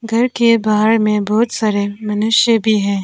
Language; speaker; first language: Hindi; non-native, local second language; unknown